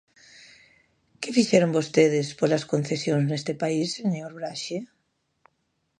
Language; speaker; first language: Galician; native; Galician